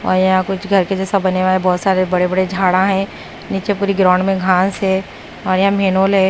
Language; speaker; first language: Hindi; non-native, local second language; Punjabi